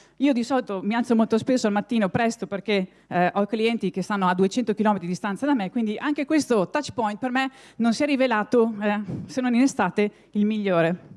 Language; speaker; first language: Italian; native; Italian